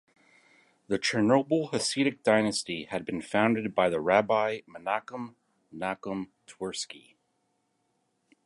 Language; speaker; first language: English; native; English